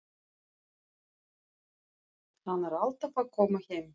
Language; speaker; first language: Icelandic; non-native, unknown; Russian